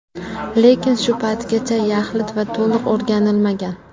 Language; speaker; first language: Uzbek; native; Uzbek